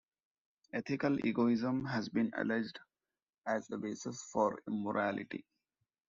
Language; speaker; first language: English; non-native, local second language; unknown